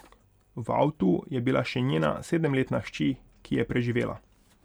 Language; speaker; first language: Slovenian; non-native, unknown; Hungarian